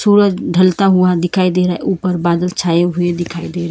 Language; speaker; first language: Hindi; non-native, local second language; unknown